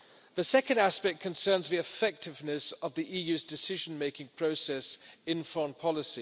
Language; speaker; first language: English; non-native, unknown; German